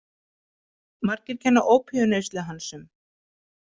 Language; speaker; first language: Icelandic; native; Icelandic